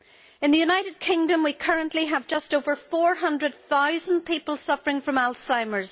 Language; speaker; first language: English; native; English